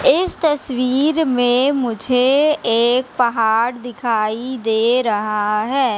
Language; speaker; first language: Hindi; native; Hindi